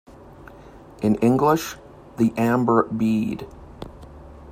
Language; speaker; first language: English; native; English